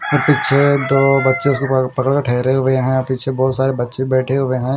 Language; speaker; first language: Hindi; non-native, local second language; Punjabi